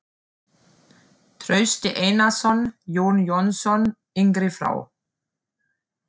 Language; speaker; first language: Icelandic; non-native, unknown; German